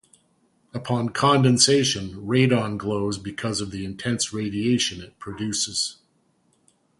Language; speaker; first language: English; native; English